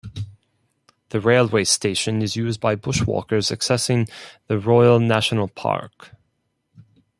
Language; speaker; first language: English; non-native, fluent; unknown